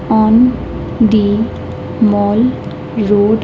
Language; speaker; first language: English; non-native, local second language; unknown